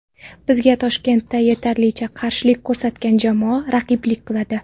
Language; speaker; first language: Uzbek; non-native, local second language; Kara-Kalpak